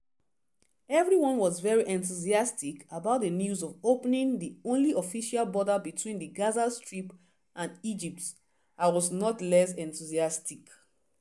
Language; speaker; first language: English; non-native, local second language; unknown